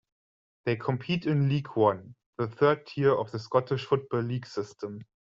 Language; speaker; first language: English; non-native, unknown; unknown